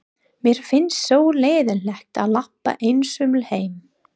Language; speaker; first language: Icelandic; non-native, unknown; English